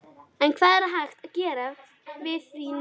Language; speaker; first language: Icelandic; native; Icelandic